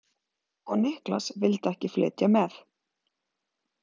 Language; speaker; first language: Icelandic; native; Icelandic